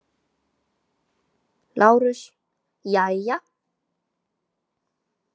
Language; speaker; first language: Icelandic; non-native, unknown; Chinese